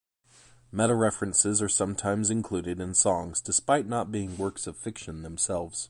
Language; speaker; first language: English; native; English